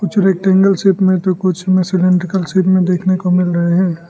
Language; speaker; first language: Hindi; non-native, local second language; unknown